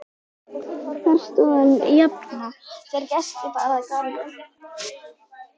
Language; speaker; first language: Icelandic; native; Icelandic